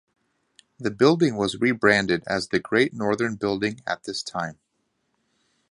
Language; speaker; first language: English; native; English